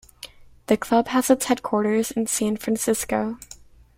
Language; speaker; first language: English; native; English